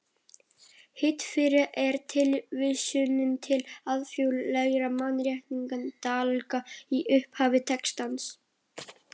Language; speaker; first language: Icelandic; non-native, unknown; Polish